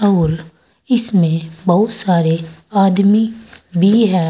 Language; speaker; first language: Hindi; native; Hindi